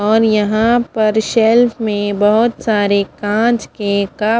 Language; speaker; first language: Hindi; non-native, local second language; Punjabi